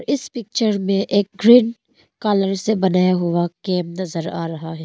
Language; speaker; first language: Hindi; non-native, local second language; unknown